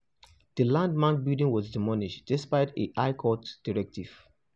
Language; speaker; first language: English; non-native, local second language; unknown